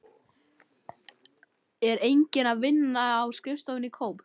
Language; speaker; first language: Icelandic; native; Icelandic